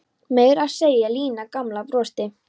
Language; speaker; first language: Icelandic; non-native, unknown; Polish